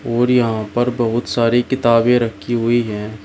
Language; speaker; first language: Hindi; native; Hindi